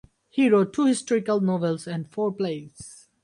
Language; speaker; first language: English; non-native, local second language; Bangla